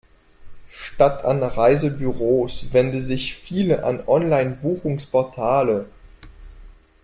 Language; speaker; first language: German; non-native, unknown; French